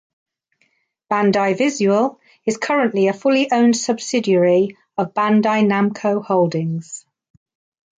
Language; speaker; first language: English; native; English